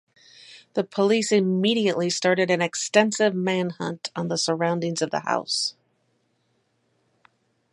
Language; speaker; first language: English; native; English